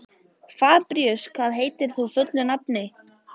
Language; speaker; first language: Icelandic; native; Icelandic